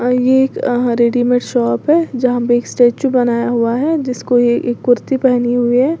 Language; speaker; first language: Hindi; native; Hindi